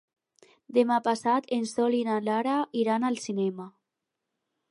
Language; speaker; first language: Catalan; non-native, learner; Spanish